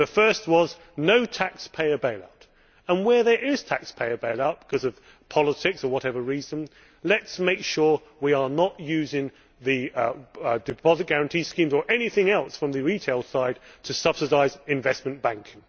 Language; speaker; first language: English; native; English